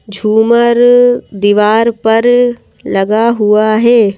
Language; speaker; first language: Hindi; native; Hindi